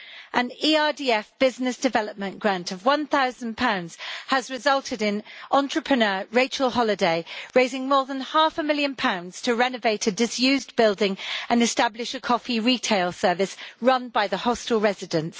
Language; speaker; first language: English; native; English